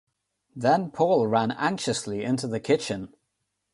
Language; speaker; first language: English; non-native, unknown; Nepali